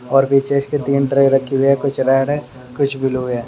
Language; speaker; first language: Hindi; native; Hindi